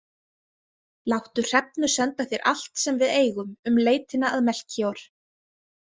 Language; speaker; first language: Icelandic; native; Icelandic